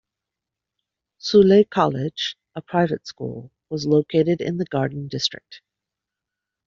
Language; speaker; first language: English; native; English